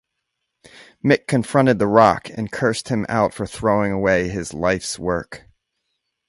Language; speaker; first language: English; native; English